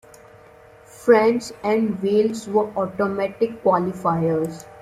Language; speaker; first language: English; non-native, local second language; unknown